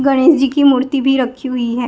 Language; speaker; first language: Hindi; non-native, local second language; Gujarati